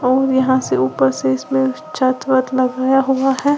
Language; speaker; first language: Hindi; native; Hindi